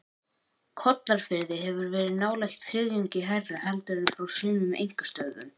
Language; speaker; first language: Icelandic; native; Icelandic